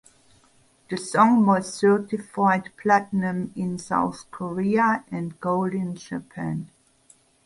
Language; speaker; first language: English; non-native, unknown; German